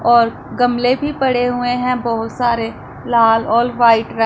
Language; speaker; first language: Hindi; non-native, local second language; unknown